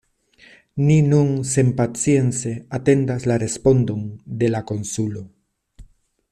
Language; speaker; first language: Esperanto; non-native, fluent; Spanish